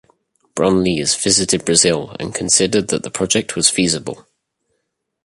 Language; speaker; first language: English; native; English